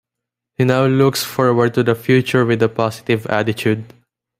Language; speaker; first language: English; non-native, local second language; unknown